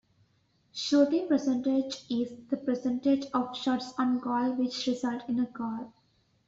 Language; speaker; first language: English; native; English